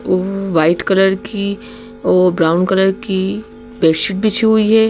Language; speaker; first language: Hindi; native; Hindi